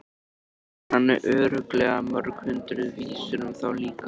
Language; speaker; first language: Icelandic; native; Icelandic